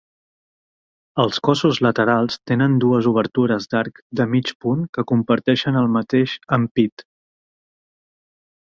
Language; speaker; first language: Catalan; native; Catalan